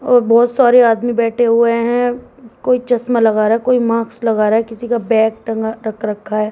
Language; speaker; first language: Hindi; native; Hindi